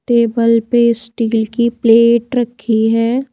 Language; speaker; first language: Hindi; native; Hindi